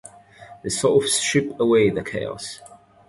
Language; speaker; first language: English; native; English